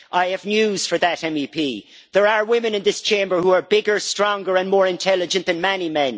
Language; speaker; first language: English; native; English